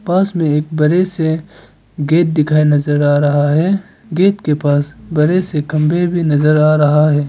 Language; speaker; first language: Hindi; non-native, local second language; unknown